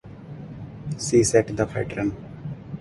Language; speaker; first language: English; non-native, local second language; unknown